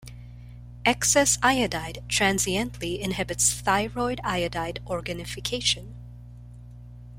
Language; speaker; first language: English; non-native, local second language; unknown